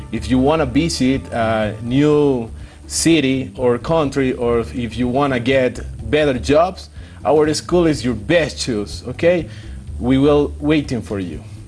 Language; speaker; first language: English; non-native, fluent; Spanish